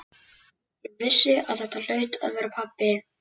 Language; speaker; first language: Icelandic; native; Icelandic